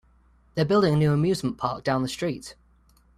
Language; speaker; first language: English; native; English